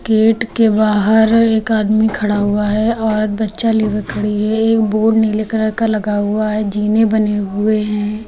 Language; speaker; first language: Hindi; native; Hindi